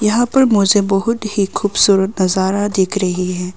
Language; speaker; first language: Hindi; early bilingual, other home language; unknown